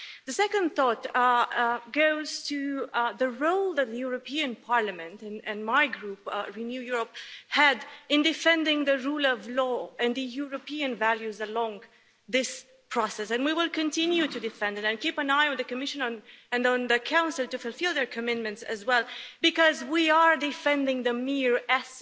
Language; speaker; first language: English; non-native, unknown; Romanian